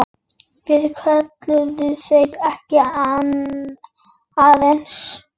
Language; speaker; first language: Icelandic; native; Icelandic